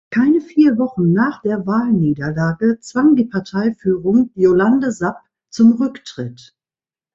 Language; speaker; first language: German; native; German